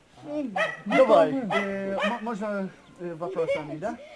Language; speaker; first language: Russian; non-native, learner; English